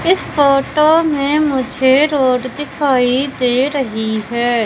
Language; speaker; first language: Hindi; native; Hindi